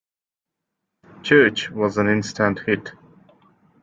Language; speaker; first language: English; non-native, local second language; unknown